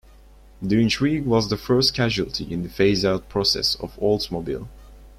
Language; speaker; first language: English; non-native, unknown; Turkish